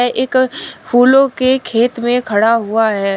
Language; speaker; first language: Hindi; native; Hindi